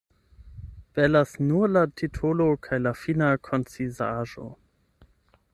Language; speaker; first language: Esperanto; non-native, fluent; German